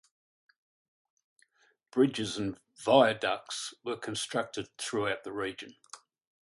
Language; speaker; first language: English; native; English